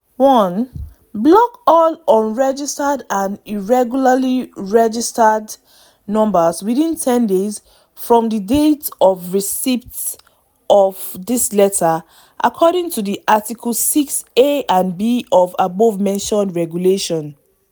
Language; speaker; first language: English; non-native, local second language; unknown